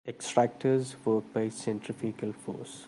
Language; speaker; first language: English; non-native, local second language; Malayalam